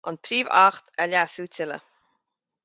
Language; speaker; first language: Irish; native; Irish